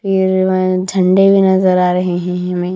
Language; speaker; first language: Hindi; non-native, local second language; Punjabi